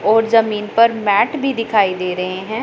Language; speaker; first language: Hindi; non-native, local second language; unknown